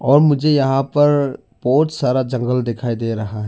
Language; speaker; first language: Hindi; non-native, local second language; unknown